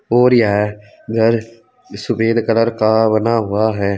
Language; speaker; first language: Hindi; native; Hindi